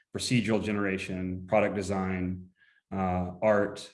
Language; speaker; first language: English; native; English